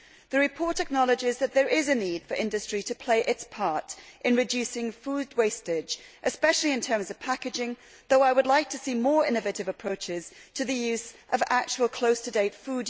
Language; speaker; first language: English; native; English